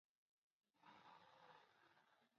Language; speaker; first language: English; non-native, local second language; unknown